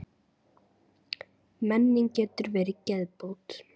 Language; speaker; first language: Icelandic; native; Icelandic